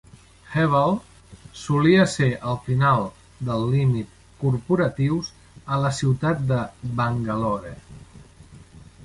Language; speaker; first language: Catalan; native; Catalan